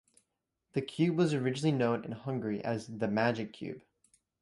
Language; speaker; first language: English; native; English